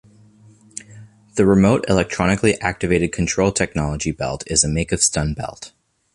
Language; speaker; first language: English; native; English